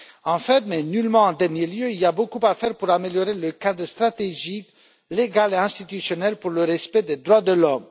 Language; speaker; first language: French; non-native, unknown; Romanian